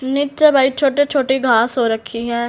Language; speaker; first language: Hindi; native; Hindi